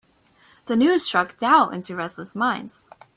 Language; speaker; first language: English; native; English